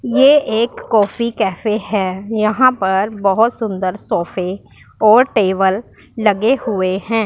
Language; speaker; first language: Hindi; non-native, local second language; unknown